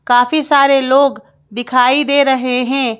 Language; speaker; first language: Hindi; native; Hindi